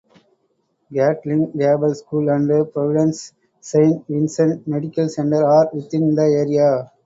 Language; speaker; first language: English; non-native, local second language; Tamil